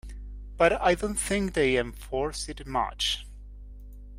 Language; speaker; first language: English; native; English